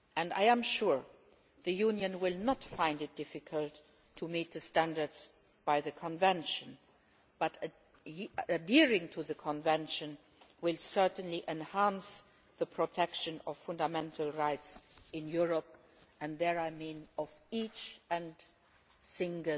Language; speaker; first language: English; non-native, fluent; Luxembourgish